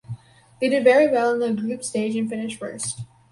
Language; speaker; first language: English; native; English